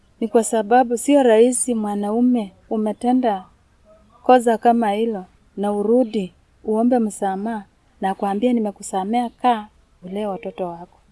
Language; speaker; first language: Swahili; non-native, local second language; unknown